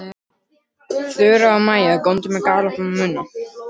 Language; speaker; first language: Icelandic; native; Icelandic